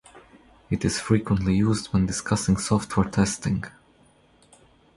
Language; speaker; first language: English; non-native, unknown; Croatian